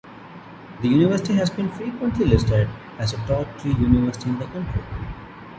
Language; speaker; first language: English; non-native, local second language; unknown